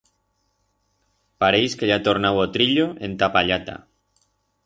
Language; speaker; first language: Aragonese; non-native, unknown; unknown